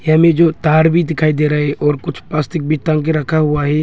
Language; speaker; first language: Hindi; non-native, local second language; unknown